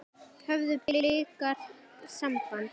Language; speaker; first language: Icelandic; native; Icelandic